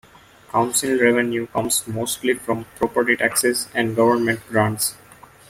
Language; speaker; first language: English; non-native, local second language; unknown